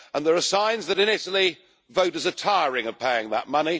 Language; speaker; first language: English; native; English